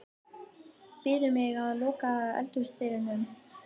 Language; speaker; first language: Icelandic; native; Icelandic